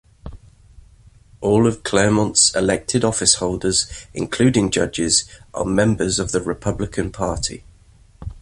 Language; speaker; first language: English; native; English